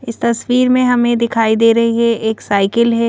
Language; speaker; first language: Hindi; native; Hindi